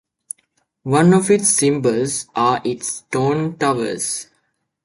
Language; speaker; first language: English; native; English